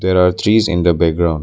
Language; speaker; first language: English; non-native, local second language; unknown